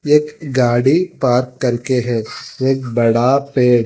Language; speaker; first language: Hindi; non-native, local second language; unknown